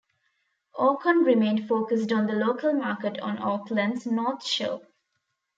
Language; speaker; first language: English; non-native, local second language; Tamil